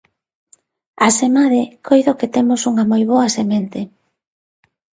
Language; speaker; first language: Galician; non-native, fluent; Spanish